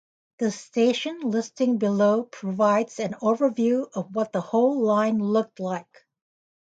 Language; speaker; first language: English; native; English